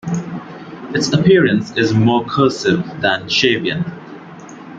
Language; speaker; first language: English; non-native, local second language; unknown